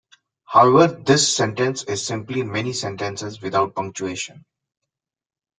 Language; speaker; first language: English; non-native, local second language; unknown